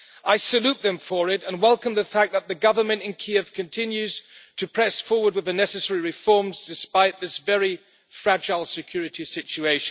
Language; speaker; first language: English; non-native, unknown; German